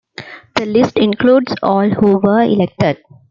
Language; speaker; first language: English; non-native, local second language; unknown